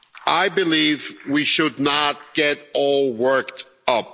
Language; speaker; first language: English; non-native, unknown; German